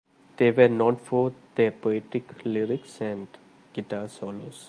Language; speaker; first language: English; non-native, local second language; Malayalam